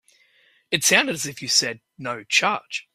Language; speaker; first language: English; native; English